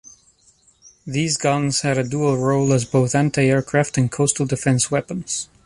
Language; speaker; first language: English; non-native, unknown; Spanish